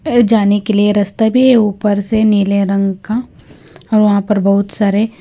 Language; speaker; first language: Hindi; non-native, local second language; Punjabi